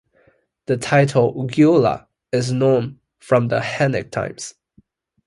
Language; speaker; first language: English; non-native, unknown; Chinese